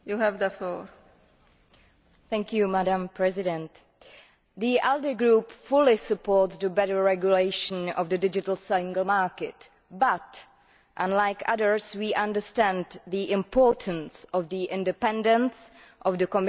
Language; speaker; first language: English; non-native, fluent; Czech